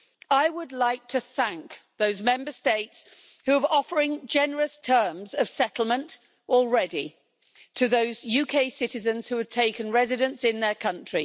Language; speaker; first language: English; native; English